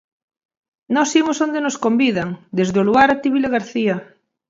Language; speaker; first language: Galician; native; Galician